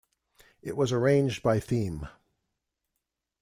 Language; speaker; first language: English; native; English